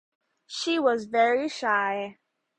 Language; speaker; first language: English; native; English